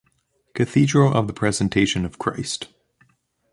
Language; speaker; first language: English; native; English